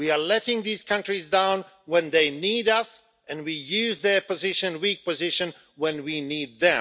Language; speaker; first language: English; non-native, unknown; Swedish